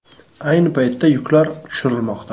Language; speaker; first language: Uzbek; native; Uzbek